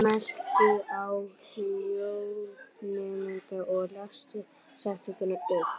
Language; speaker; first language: Icelandic; native; Icelandic